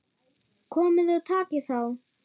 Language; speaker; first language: Icelandic; non-native, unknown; German